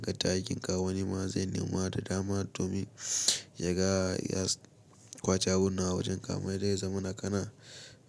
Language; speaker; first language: Hausa; native; Hausa